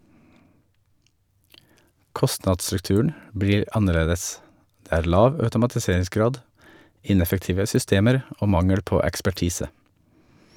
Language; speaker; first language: Norwegian; native; Norwegian